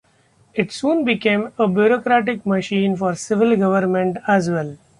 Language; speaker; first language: English; non-native, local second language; Marathi